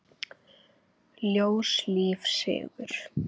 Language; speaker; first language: Icelandic; native; Icelandic